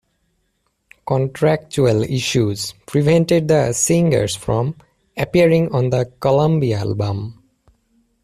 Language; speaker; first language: English; native; English